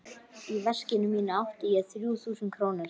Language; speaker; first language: Icelandic; native; Icelandic